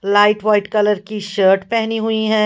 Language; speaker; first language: Hindi; non-native, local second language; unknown